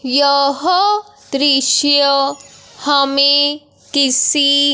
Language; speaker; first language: Hindi; non-native, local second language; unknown